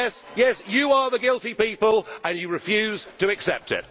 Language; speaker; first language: English; native; English